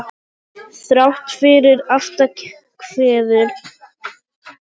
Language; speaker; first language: Icelandic; non-native, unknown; Polish